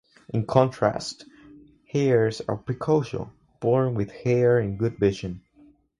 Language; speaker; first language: English; non-native, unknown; Spanish